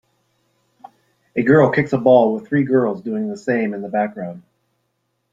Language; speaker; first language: English; native; English